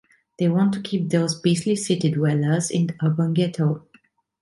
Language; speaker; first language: English; non-native, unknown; Italian